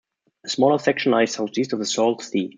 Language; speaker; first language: English; non-native, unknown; German